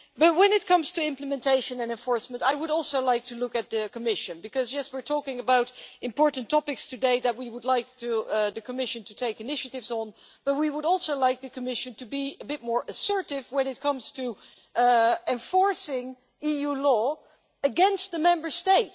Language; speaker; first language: English; non-native, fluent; Dutch